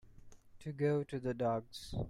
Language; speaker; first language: English; non-native, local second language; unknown